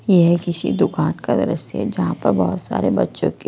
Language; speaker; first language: Hindi; non-native, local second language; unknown